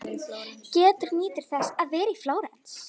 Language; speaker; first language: Icelandic; native; Icelandic